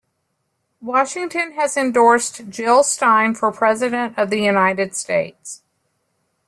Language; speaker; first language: English; native; English